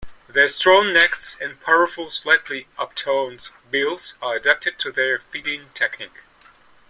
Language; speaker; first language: English; native; English